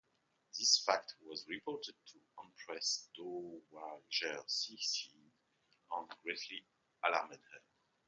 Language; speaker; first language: English; non-native, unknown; French